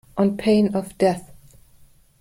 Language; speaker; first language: English; non-native, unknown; German